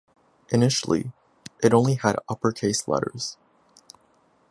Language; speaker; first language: English; native; English